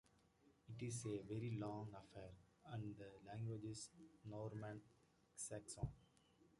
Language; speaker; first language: English; native; English